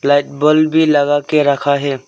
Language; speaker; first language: Hindi; non-native, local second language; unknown